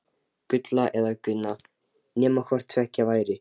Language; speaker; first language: Icelandic; non-native, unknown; Lithuanian